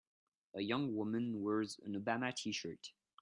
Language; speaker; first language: English; non-native, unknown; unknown